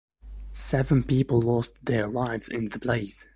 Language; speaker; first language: English; native; English